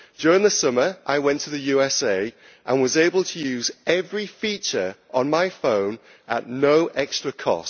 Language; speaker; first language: English; native; English